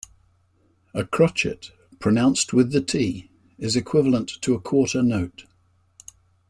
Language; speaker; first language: English; native; English